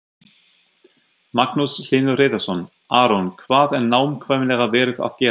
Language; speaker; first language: Icelandic; non-native, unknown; German